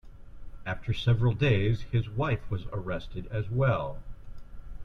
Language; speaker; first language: English; native; English